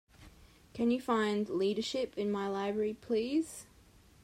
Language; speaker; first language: English; native; English